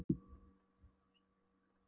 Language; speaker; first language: Icelandic; non-native, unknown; Polish